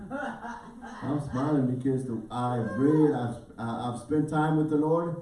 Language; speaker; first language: English; native; English